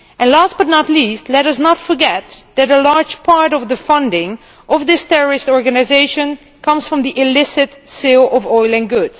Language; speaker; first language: English; non-native, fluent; Dutch